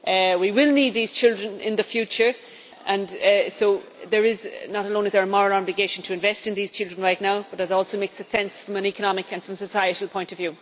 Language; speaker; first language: English; native; English